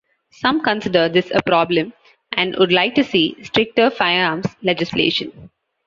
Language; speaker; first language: English; non-native, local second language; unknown